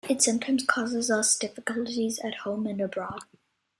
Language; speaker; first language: English; native; English